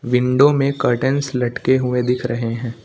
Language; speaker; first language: Hindi; native; Hindi